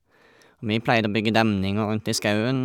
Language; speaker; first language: Norwegian; native; Norwegian